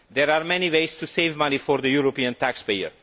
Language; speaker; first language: English; non-native, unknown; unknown